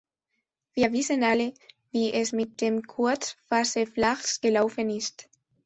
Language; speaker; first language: German; non-native, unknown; Spanish